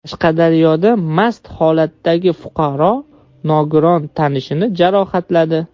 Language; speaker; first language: Uzbek; non-native, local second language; Russian